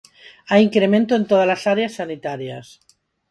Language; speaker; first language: Galician; non-native, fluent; Spanish